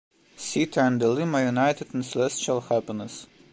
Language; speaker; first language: English; non-native, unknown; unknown